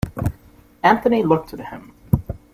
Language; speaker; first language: English; native; English